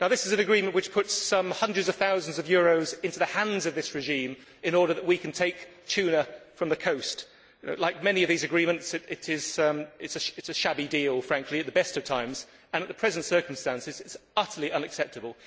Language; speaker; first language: English; native; English